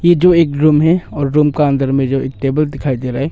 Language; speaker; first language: Hindi; non-native, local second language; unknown